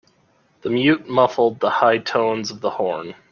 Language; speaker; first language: English; native; English